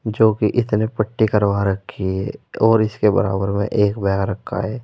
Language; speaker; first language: Hindi; native; Hindi